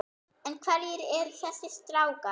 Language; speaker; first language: Icelandic; non-native, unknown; German